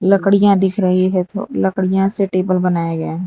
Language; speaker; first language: Hindi; non-native, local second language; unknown